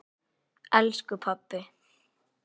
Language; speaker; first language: Icelandic; native; Icelandic